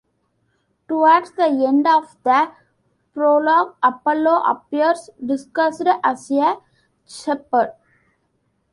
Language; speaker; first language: English; non-native, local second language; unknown